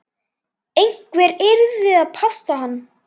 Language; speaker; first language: Icelandic; native; Icelandic